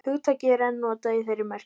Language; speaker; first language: Icelandic; native; Icelandic